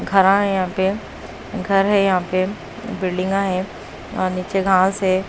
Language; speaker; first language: Hindi; non-native, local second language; Punjabi